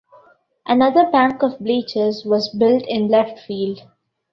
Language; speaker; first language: English; non-native, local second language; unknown